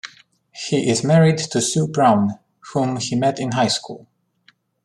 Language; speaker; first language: English; non-native, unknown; Romanian